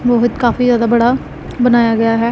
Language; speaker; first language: Hindi; non-native, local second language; Punjabi